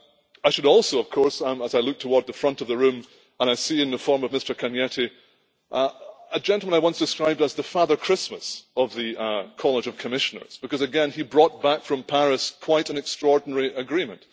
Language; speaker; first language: English; native; English